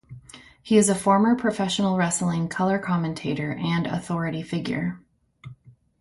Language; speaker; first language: English; native; English